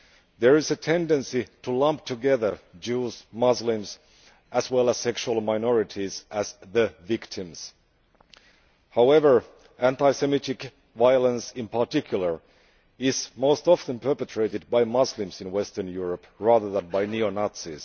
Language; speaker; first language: English; non-native, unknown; Finnish